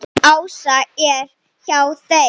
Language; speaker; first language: Icelandic; non-native, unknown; Slovenian